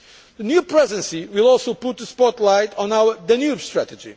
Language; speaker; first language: English; non-native, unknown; Portuguese